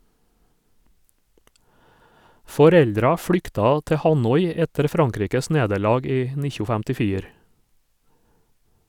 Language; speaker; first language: Norwegian; native; Norwegian